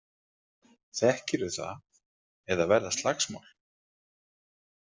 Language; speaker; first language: Icelandic; native; Icelandic